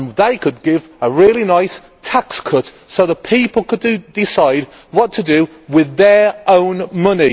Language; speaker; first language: English; native; English